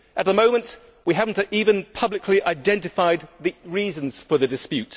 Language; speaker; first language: English; native; English